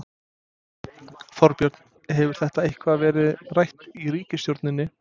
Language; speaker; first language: Icelandic; non-native, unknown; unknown